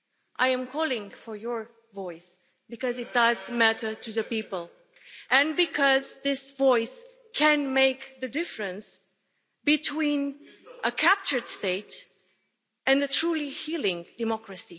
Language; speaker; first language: English; non-native, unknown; Romanian